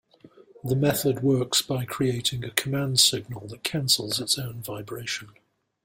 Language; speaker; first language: English; non-native, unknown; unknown